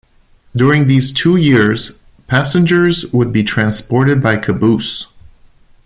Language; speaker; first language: English; non-native, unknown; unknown